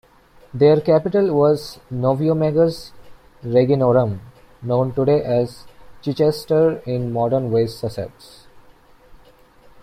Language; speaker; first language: English; non-native, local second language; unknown